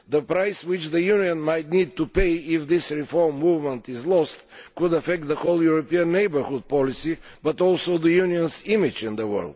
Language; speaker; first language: English; non-native, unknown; Bulgarian